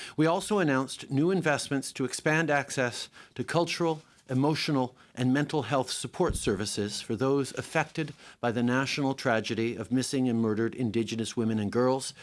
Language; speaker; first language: English; native; English